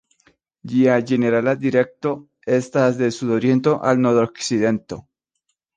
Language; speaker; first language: Esperanto; non-native, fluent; Spanish